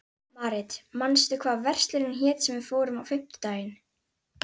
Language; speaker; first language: Icelandic; native; Icelandic